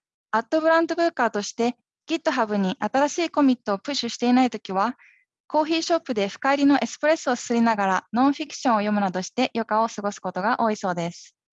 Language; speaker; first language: Japanese; native; Japanese